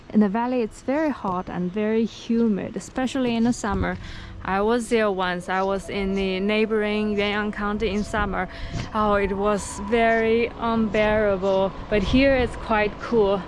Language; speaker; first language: English; non-native, fluent; Chinese